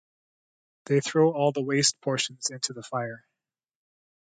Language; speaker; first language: English; native; English